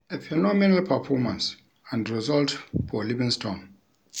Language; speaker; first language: English; non-native, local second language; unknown